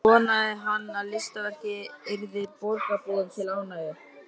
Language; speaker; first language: Icelandic; native; Icelandic